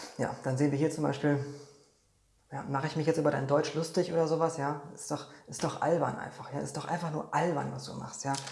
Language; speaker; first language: German; non-native, fluent; Polish